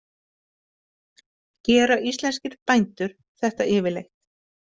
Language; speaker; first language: Icelandic; native; Icelandic